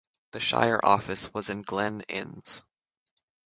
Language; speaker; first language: English; native; English